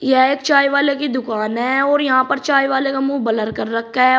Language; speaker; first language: Hindi; native; Hindi